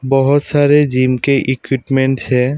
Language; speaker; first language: Hindi; non-native, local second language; Assamese